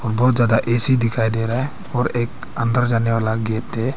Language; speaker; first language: Hindi; non-native, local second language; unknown